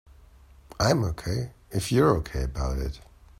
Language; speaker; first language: English; native; English